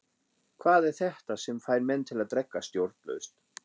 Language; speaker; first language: Icelandic; non-native, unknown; German